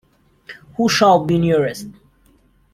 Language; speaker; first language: English; non-native, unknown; Central Kurdish